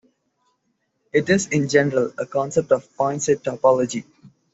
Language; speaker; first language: English; non-native, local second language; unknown